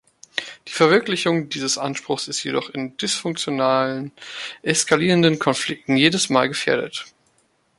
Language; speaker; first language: German; native; German